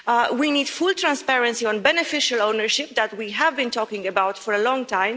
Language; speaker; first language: English; non-native, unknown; Romanian